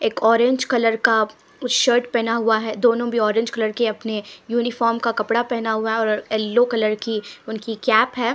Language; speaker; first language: Hindi; non-native, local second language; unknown